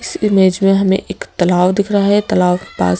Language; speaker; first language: Hindi; native; Hindi